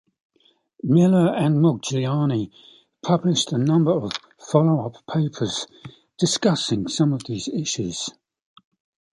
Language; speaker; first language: English; native; English